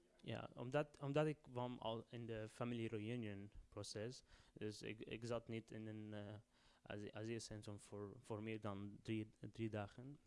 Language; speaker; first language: Dutch; non-native, fluent; Arabic